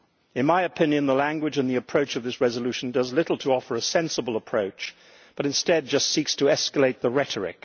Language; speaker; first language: English; native; English